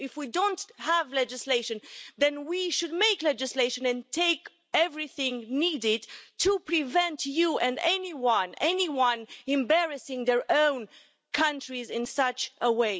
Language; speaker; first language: English; non-native, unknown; Romanian